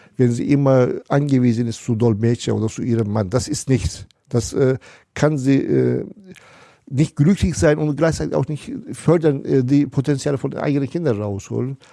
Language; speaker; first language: German; non-native, fluent; Turkish